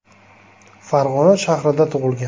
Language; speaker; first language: Uzbek; native; Uzbek